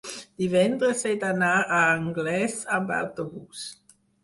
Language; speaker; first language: Catalan; non-native, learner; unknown